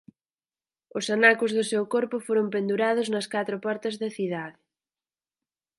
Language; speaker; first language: Galician; native; Galician